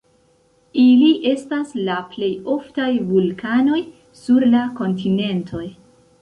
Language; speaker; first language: Esperanto; non-native, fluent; Central Kurdish